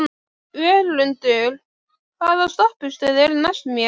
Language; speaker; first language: Icelandic; native; Icelandic